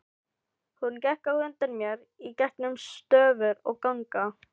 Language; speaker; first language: Icelandic; non-native, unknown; Filipino